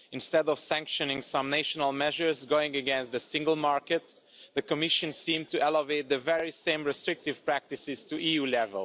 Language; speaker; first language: English; non-native, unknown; Romanian